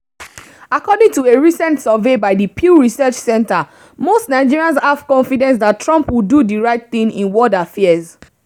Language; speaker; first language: English; non-native, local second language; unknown